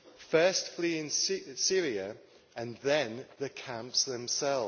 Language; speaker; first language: English; native; English